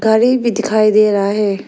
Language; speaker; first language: Hindi; early bilingual, other home language; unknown